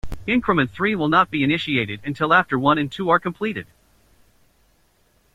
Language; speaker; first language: English; native; English